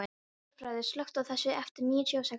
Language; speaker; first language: Icelandic; non-native, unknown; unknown